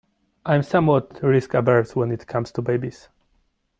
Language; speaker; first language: English; non-native, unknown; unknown